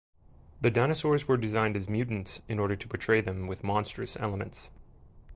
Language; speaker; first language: English; native; English